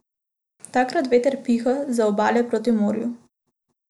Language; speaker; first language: Slovenian; non-native, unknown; Macedonian